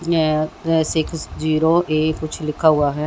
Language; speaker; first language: Hindi; native; Hindi